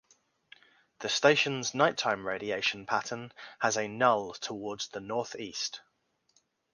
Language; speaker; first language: English; native; English